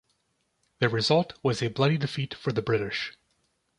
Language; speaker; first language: English; native; English